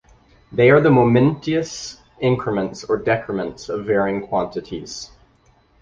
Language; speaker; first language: English; native; English